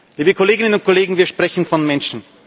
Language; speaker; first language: German; native; German